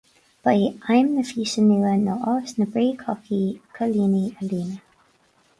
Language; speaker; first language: Irish; non-native, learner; English